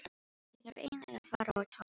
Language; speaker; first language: Icelandic; non-native, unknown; Filipino